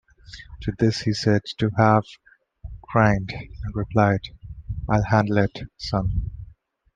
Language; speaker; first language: English; non-native, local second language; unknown